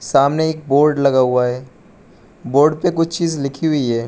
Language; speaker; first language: Hindi; non-native, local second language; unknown